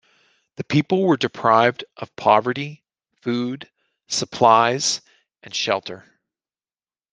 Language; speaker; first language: English; native; English